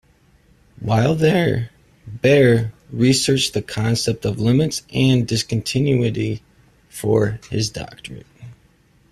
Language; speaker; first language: English; native; English